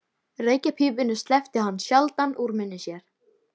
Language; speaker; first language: Icelandic; native; Icelandic